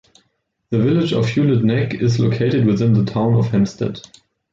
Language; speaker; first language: English; non-native, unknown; German